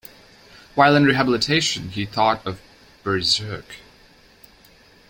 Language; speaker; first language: English; native; English